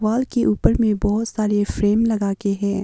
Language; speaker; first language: Hindi; early bilingual, other home language; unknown